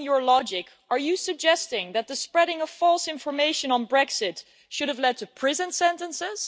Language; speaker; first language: English; non-native, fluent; Dutch